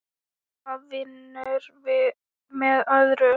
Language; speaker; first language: Icelandic; non-native, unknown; Thai